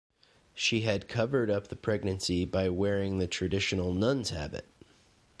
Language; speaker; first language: English; native; English